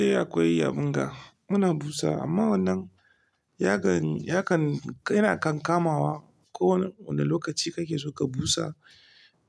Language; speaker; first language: Hausa; non-native, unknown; Igbo